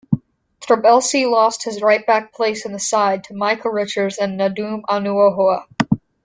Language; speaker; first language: English; native; English